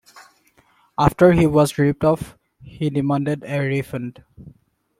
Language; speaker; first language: English; non-native, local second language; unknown